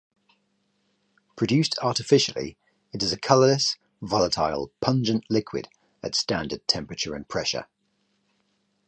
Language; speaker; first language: English; native; English